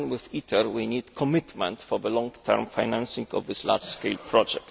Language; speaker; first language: English; non-native, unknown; Polish